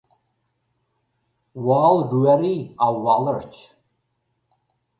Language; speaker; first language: Irish; native; Irish